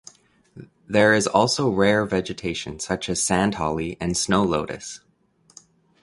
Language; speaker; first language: English; native; English